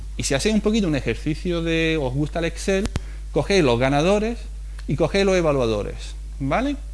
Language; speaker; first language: Spanish; non-native, fluent; Italian